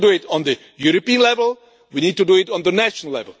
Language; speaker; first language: English; non-native, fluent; Czech